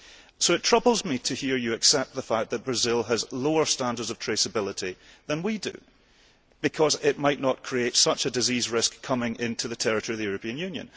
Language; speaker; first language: English; early bilingual, heritage; English